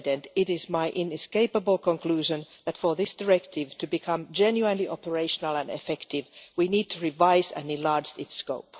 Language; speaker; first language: English; non-native, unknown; Finnish